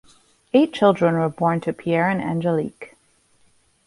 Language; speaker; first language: English; native; English